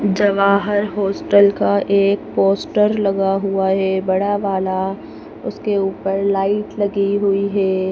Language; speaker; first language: Hindi; native; Hindi